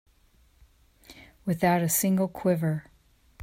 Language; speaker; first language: English; native; English